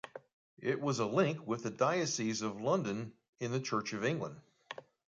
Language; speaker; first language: English; native; English